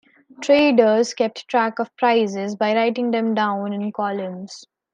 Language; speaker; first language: English; non-native, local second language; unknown